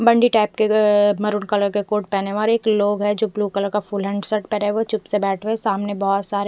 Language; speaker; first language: Hindi; non-native, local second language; Punjabi